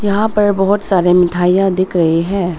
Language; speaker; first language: Hindi; early bilingual, other home language; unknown